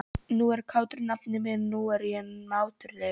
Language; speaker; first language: Icelandic; non-native, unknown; Polish